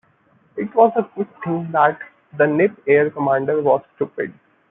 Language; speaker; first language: English; non-native, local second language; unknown